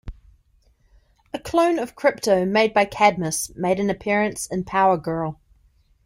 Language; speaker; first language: English; native; English